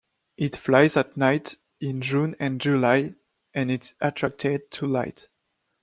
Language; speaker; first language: English; non-native, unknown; French